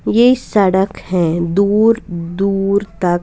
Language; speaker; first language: Hindi; non-native, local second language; Punjabi